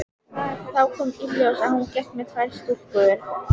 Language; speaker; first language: Icelandic; native; Icelandic